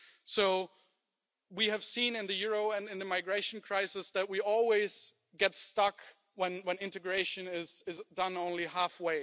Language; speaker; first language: English; non-native, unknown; German